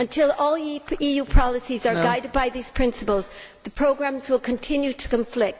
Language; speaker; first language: English; native; English